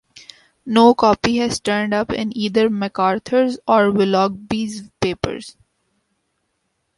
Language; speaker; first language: English; non-native, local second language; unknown